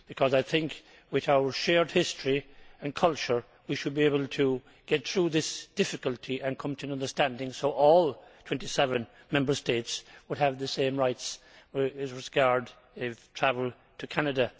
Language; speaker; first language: English; native; English